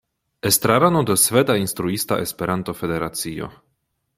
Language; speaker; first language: Esperanto; non-native, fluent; Polish